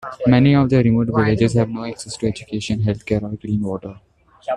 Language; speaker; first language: English; non-native, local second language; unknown